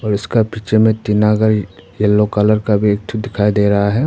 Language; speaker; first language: Hindi; non-native, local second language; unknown